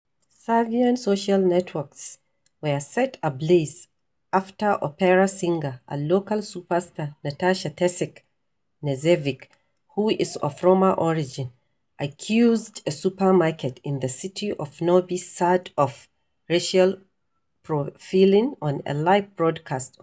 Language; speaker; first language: English; non-native, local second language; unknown